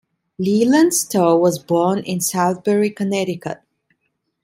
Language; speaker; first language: English; non-native, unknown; Italian